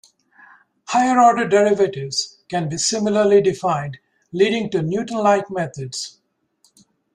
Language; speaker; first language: English; native; English